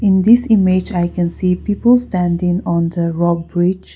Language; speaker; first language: English; non-native, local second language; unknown